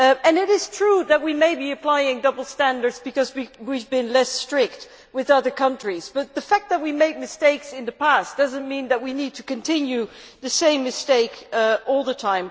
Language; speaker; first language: English; non-native, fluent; Dutch